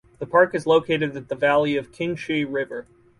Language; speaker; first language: English; native; English